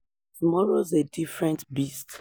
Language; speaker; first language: English; non-native, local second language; Yoruba